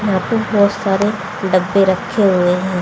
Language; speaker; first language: Hindi; native; Hindi